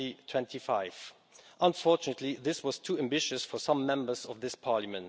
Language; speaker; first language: English; non-native, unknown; Luxembourgish